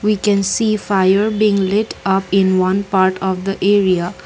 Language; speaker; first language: English; non-native, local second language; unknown